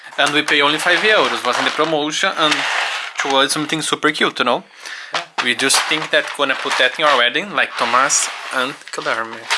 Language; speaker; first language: English; non-native, fluent; Portuguese